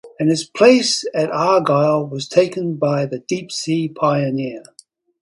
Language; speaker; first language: English; native; English